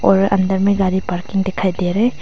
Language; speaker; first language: Hindi; non-native, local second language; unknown